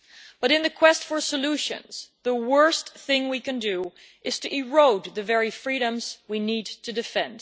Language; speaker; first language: English; non-native, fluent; Dutch